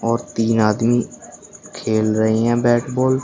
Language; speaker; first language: Hindi; native; Hindi